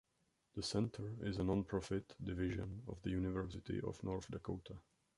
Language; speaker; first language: English; non-native, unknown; Czech